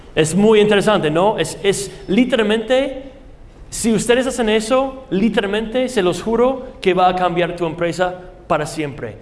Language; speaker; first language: Spanish; non-native, fluent; English